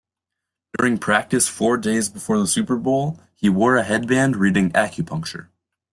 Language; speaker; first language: English; native; English